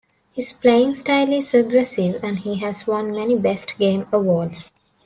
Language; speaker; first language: English; non-native, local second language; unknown